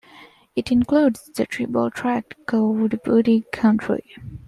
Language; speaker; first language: English; non-native, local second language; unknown